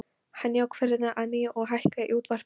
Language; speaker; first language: Icelandic; non-native, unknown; Polish